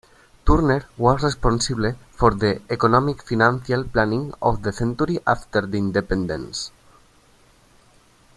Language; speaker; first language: English; native; English